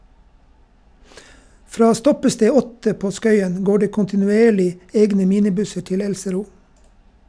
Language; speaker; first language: Norwegian; native; Norwegian